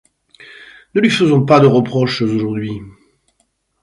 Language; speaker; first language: French; native; French